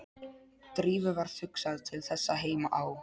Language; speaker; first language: Icelandic; non-native, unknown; Polish